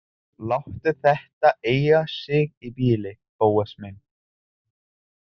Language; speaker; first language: Icelandic; non-native, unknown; Italian